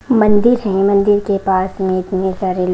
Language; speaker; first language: Hindi; native; Hindi